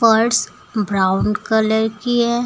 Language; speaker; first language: Hindi; native; Hindi